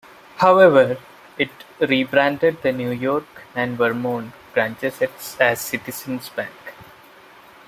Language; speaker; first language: English; non-native, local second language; Malayalam